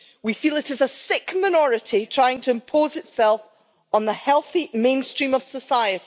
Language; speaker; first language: English; native; English